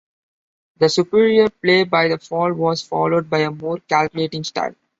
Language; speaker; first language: English; non-native, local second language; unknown